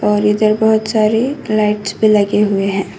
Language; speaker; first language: Hindi; non-native, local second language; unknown